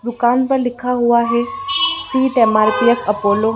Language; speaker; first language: Hindi; native; Hindi